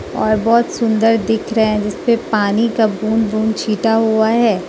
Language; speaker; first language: Hindi; non-native, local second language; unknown